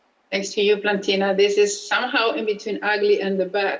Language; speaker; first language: English; non-native, fluent; Spanish